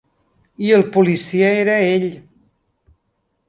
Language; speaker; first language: Catalan; native; Catalan